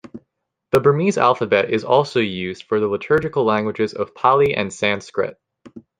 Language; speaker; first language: English; native; English